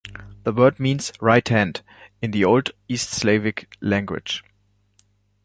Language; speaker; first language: English; non-native, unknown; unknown